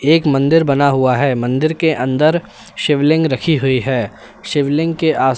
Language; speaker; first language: Hindi; native; Hindi